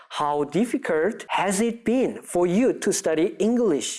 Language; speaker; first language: English; non-native, fluent; Korean